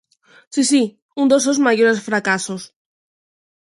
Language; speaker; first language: Galician; non-native, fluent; Spanish